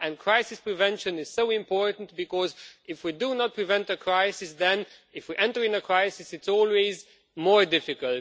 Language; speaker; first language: English; non-native, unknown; Romanian